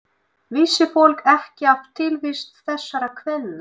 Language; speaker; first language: Icelandic; non-native, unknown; Russian